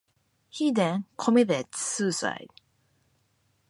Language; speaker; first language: English; non-native, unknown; Japanese